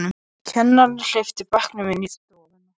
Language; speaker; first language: Icelandic; non-native, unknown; Polish